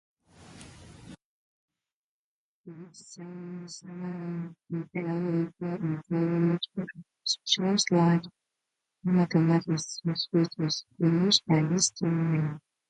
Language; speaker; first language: English; native; English